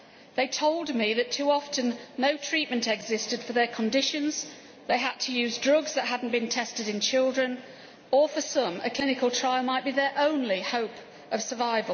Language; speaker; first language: English; native; English